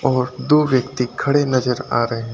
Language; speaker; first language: Hindi; native; Hindi